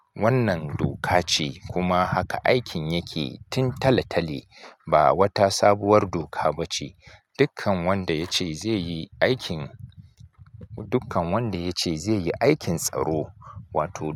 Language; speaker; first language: Hausa; native; Hausa